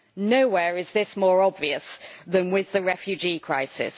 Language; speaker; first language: English; native; English